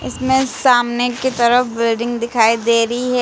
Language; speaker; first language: Hindi; native; Hindi